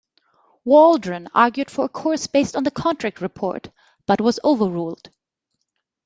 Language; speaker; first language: English; non-native, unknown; German